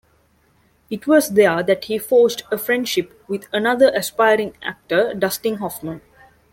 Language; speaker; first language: English; non-native, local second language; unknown